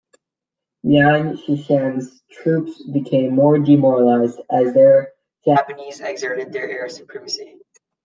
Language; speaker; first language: English; native; English